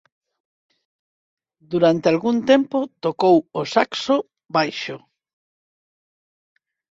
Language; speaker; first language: Galician; non-native, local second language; Spanish